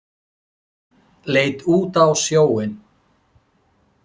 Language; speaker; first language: Icelandic; non-native, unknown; Turkish